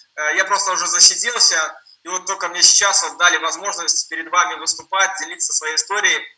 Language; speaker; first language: Russian; non-native, related language; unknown